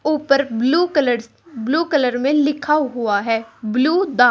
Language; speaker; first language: Hindi; native; Hindi